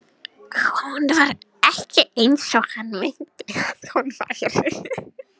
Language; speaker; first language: Icelandic; non-native, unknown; Polish